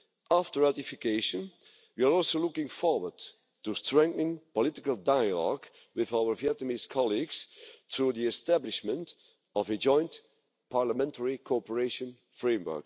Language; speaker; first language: English; non-native, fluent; Dutch